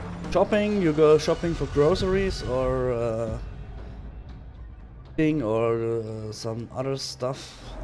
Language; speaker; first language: English; non-native, fluent; German